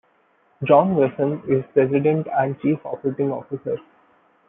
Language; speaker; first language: English; non-native, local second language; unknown